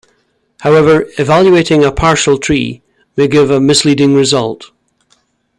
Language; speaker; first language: English; native; English